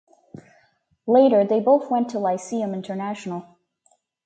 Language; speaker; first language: English; native; English